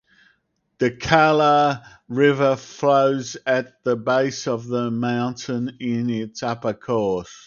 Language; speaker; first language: English; native; English